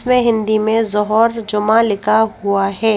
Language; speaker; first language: Hindi; native; Hindi